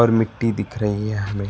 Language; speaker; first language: Hindi; non-native, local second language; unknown